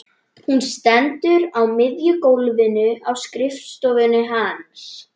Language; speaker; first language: Icelandic; native; Icelandic